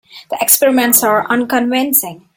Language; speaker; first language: English; non-native, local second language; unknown